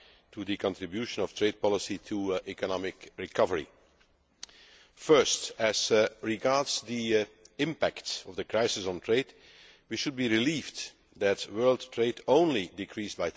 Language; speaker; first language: English; non-native, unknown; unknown